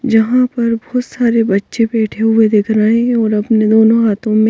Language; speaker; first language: Hindi; native; Hindi